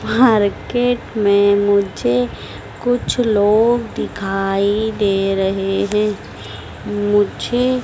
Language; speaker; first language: Hindi; native; Hindi